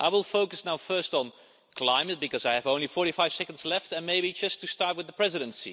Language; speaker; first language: English; non-native, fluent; Dutch